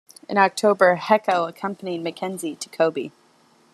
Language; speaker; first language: English; native; English